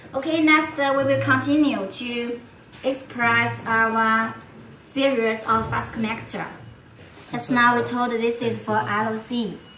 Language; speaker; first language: English; non-native, fluent; Chinese